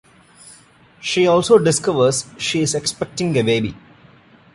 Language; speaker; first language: English; non-native, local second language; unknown